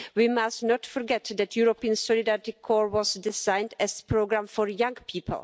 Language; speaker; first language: English; non-native, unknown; Czech